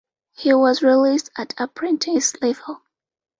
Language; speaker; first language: English; non-native, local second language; Ganda